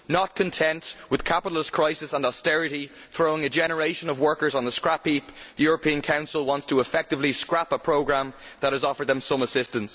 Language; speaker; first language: English; native; English